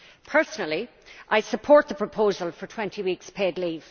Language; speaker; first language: English; native; English